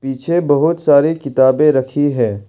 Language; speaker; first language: Hindi; non-native, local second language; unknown